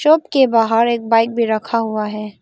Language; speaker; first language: Hindi; non-native, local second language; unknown